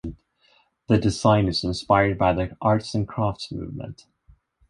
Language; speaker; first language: English; non-native, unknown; Swedish